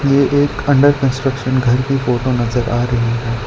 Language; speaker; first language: Hindi; non-native, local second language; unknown